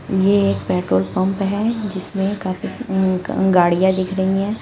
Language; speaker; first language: Hindi; native; Hindi